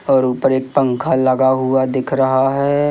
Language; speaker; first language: Hindi; native; Hindi